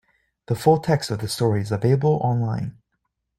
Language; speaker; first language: English; native; English